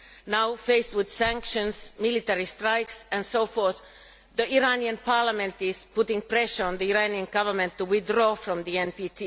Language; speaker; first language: English; non-native, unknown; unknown